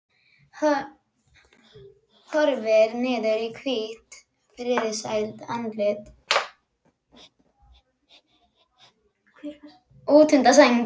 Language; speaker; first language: Icelandic; native; Icelandic